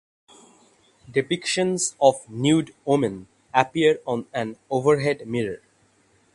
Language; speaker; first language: English; non-native, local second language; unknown